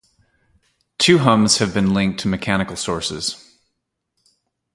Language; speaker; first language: English; native; English